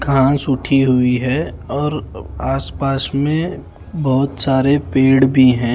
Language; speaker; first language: Hindi; native; Hindi